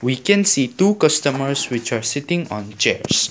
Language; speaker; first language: English; non-native, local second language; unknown